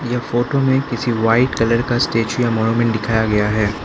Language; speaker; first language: Hindi; non-native, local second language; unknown